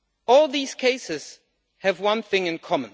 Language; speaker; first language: English; non-native, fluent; German